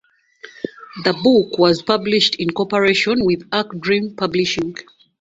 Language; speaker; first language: English; non-native, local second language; Ganda